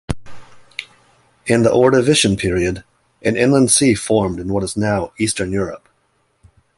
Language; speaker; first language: English; native; English